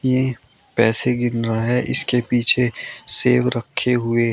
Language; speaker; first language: Hindi; native; Hindi